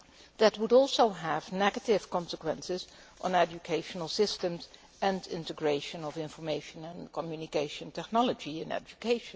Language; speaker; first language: English; non-native, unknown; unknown